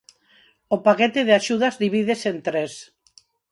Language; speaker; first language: Galician; non-native, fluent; Spanish